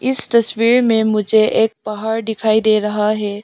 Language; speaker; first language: Hindi; early bilingual, other home language; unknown